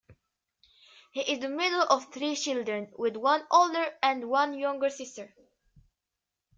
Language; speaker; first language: English; native; English